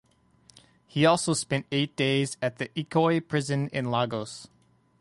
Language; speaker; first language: English; native; English